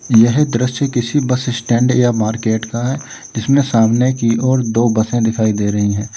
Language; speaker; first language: Hindi; native; Hindi